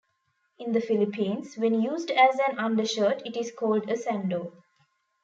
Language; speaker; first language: English; non-native, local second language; Tamil